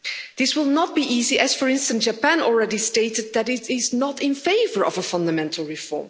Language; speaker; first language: English; non-native, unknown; Dutch